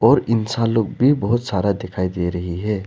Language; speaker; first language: Hindi; non-native, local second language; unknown